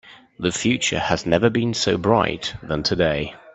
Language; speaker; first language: English; native; English